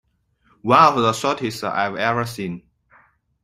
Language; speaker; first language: English; non-native, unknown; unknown